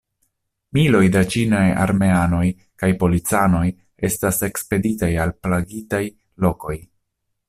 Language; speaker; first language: Esperanto; non-native, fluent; Italian